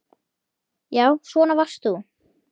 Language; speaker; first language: Icelandic; native; Icelandic